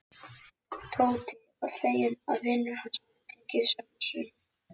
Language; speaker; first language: Icelandic; native; Icelandic